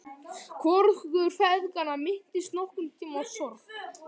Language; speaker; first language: Icelandic; native; Icelandic